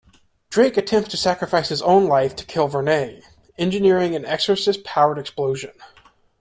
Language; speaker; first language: English; native; English